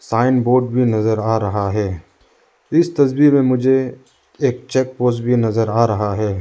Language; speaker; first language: Hindi; non-native, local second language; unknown